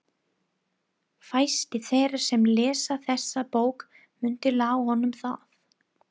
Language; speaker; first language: Icelandic; non-native, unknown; English